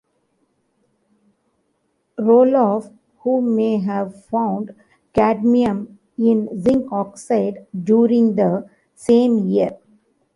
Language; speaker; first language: English; non-native, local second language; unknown